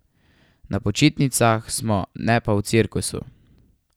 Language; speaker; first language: Slovenian; native; Slovenian